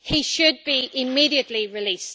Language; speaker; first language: English; native; English